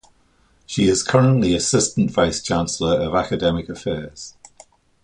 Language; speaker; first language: English; native; English